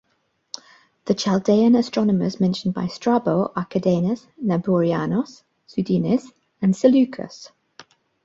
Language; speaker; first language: English; native; English